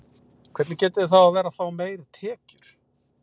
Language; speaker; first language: Icelandic; native; Icelandic